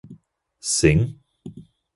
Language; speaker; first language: English; non-native, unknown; German